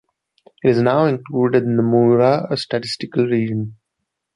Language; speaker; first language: English; non-native, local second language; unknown